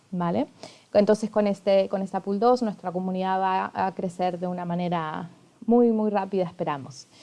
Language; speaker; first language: Spanish; native; Spanish